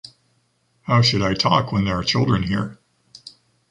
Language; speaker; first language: English; native; English